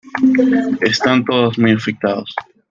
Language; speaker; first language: Spanish; native; Spanish